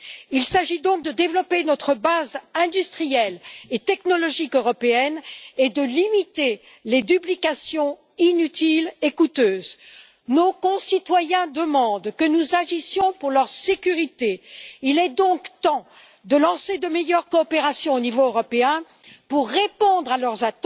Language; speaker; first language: French; native; French